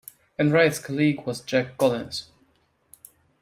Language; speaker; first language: English; non-native, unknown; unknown